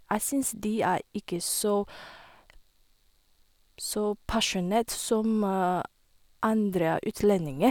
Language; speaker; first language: Norwegian; non-native, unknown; Chinese